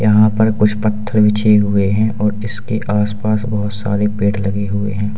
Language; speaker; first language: Hindi; native; Hindi